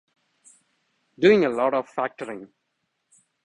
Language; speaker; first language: English; non-native, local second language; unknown